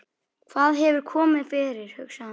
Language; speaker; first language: Icelandic; native; Icelandic